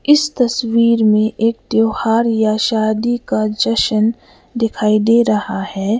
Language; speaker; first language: Hindi; non-native, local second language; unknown